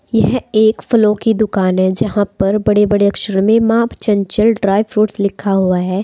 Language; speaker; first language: Hindi; native; Hindi